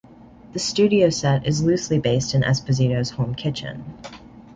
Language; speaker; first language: English; native; English